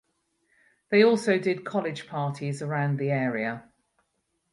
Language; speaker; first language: English; native; English